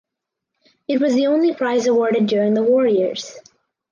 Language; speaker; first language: English; native; English